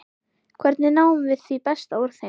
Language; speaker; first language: Icelandic; native; Icelandic